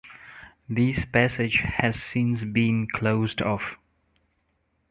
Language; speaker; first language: English; non-native, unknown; Russian